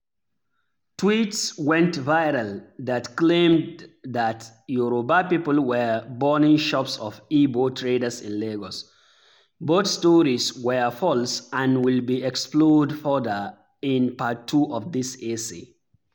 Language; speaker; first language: English; non-native, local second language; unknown